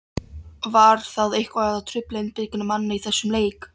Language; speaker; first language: Icelandic; non-native, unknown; Polish